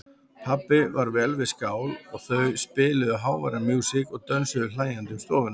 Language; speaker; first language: Icelandic; native; Icelandic